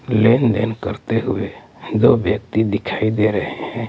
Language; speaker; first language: Hindi; native; Hindi